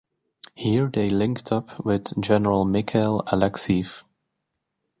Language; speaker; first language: English; native; English